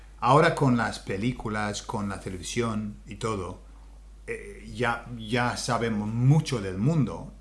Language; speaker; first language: Spanish; non-native, fluent; English